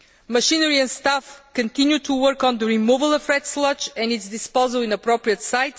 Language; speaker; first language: English; non-native, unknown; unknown